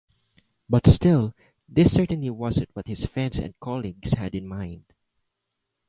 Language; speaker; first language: English; non-native, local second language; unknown